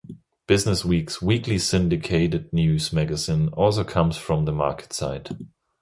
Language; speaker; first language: English; non-native, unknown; German